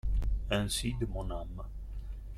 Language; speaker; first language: French; non-native, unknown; Italian